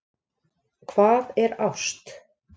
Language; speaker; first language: Icelandic; native; Icelandic